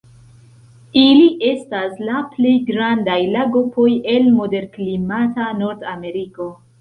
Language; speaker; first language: Esperanto; non-native, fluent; Central Kurdish